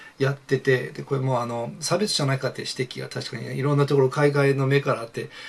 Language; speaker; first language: Japanese; non-native, fluent; English